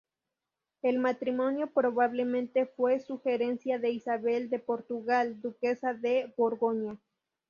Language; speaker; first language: Spanish; native; Spanish